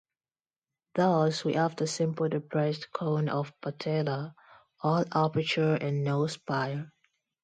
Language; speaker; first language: English; non-native, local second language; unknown